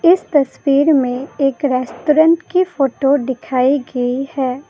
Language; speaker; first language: Hindi; non-native, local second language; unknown